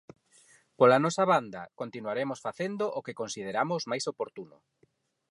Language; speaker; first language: Galician; non-native, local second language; Spanish